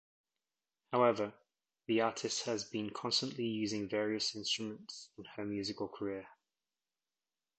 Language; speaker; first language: English; native; English